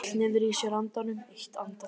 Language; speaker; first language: Icelandic; native; Icelandic